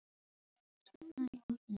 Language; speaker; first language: Icelandic; non-native, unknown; Filipino